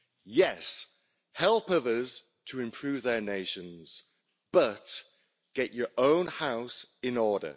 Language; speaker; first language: English; native; English